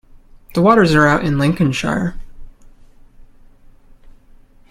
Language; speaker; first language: English; native; English